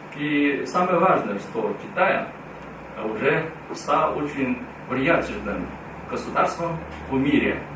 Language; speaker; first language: Russian; non-native, fluent; Chinese